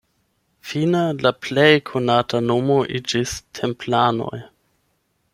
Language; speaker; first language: Esperanto; non-native, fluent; German